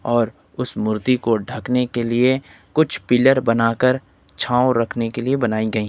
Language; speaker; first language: Hindi; native; Hindi